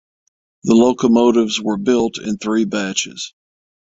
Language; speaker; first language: English; native; English